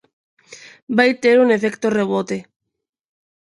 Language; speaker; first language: Galician; non-native, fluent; Spanish